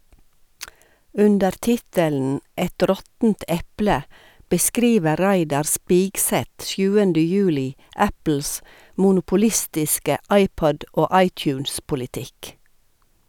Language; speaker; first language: Norwegian; native; Norwegian